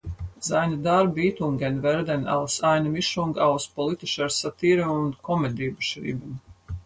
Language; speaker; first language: German; non-native, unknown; Latvian